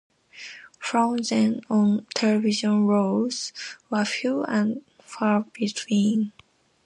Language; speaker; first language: English; non-native, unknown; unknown